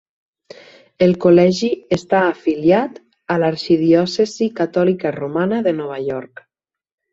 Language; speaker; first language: Catalan; native; Catalan